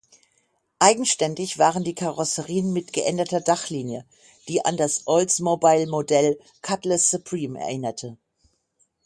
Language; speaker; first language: German; native; German